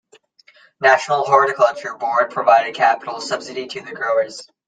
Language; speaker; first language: English; native; English